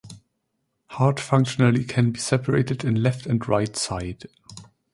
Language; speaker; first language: English; non-native, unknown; German